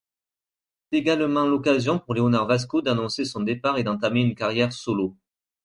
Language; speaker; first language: French; native; French